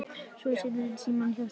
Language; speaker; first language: Icelandic; native; Icelandic